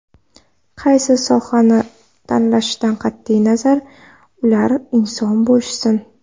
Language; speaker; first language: Uzbek; non-native, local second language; Kara-Kalpak